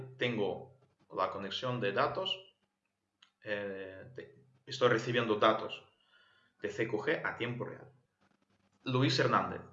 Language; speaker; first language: Spanish; non-native, fluent; Ukrainian